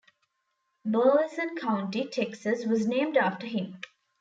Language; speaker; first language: English; non-native, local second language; Tamil